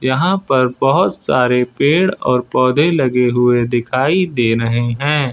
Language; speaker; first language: Hindi; native; Hindi